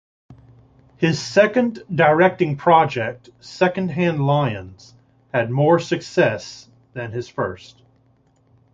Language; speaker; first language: English; native; English